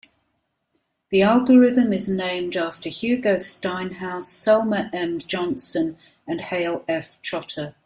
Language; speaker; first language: English; native; English